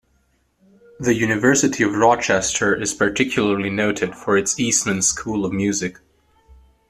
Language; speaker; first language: English; native; English